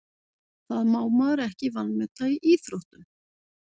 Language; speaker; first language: Icelandic; native; Icelandic